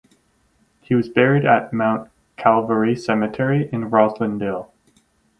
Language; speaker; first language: English; native; English